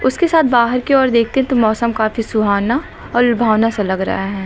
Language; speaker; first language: Hindi; native; Hindi